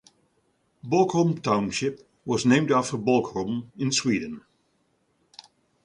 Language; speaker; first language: English; non-native, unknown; Dutch